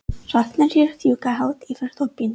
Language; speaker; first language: Icelandic; non-native, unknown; English